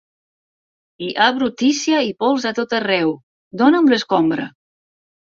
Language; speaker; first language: Catalan; non-native, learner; Spanish